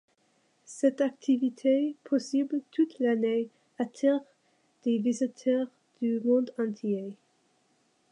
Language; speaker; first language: French; non-native, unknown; English